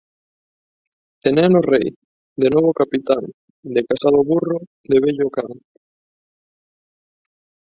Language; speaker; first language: Galician; non-native, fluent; Spanish